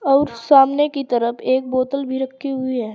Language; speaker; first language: Hindi; native; Hindi